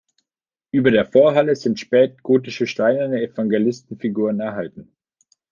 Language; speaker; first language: German; native; German